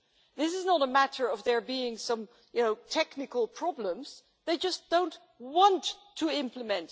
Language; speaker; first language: English; non-native, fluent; Dutch